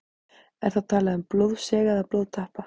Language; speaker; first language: Icelandic; native; Icelandic